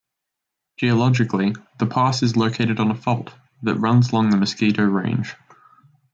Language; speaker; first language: English; native; English